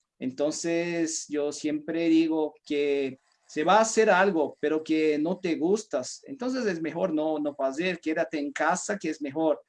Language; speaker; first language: Spanish; non-native, fluent; Portuguese